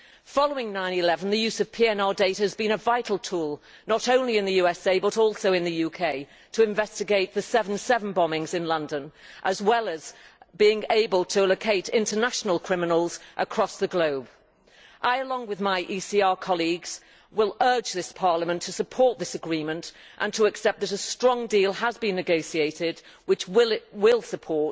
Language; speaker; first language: English; native; English